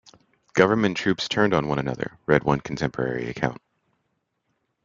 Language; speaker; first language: English; native; English